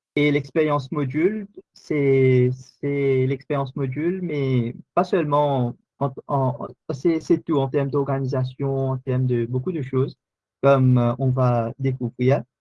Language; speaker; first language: French; non-native, local second language; Morisyen